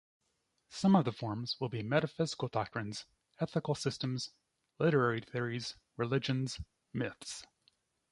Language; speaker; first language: English; native; English